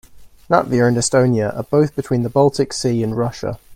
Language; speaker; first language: English; native; English